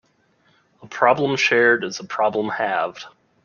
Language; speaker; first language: English; native; English